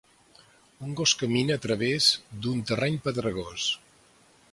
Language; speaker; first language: Catalan; native; Catalan